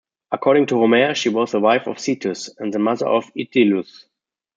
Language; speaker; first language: English; non-native, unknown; German